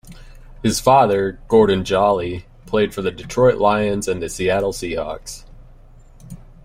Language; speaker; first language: English; native; English